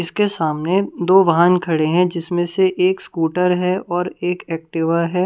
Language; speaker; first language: Hindi; non-native, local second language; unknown